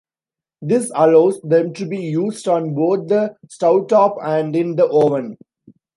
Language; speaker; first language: English; non-native, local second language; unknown